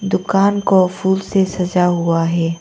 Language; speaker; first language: Hindi; non-native, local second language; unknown